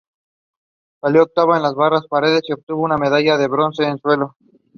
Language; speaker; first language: English; non-native, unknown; Spanish